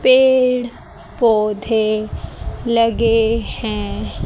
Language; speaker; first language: Hindi; native; Hindi